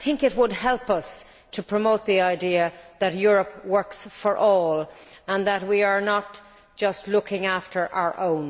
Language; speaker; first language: English; native; English